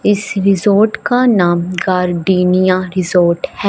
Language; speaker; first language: Hindi; non-native, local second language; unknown